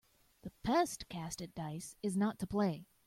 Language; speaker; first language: English; native; English